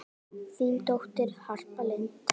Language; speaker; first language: Icelandic; native; Icelandic